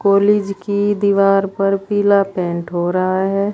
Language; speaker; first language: Hindi; native; Hindi